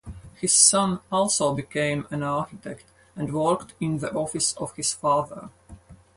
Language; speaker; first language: English; non-native, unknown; Latvian